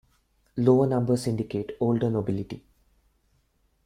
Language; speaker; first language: English; non-native, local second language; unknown